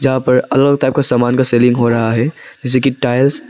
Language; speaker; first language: Hindi; non-native, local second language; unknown